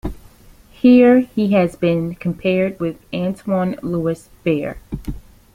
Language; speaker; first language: English; native; English